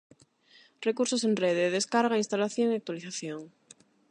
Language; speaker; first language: Galician; non-native, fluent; Spanish